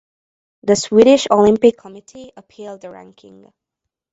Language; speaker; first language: English; non-native, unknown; Hungarian